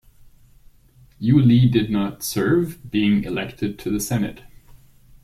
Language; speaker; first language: English; non-native, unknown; German